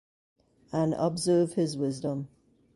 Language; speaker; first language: English; native; English